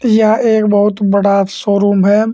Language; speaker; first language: Hindi; native; Hindi